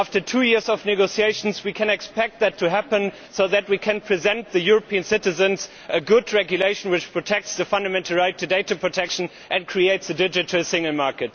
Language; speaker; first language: English; non-native, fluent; German